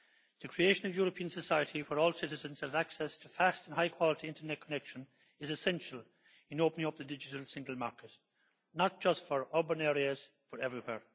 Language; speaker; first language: English; native; English